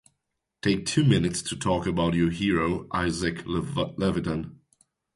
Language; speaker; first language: English; native; English